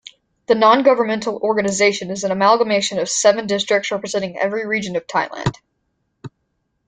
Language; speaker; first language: English; native; English